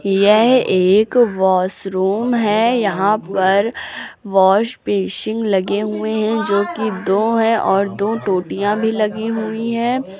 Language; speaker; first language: Hindi; native; Hindi